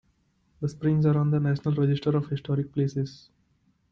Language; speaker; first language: English; non-native, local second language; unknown